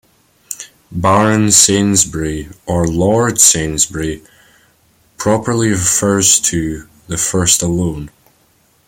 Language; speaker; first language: English; native; English